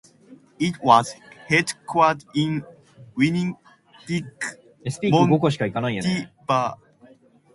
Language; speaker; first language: English; native; English